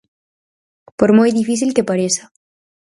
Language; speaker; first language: Galician; native; Galician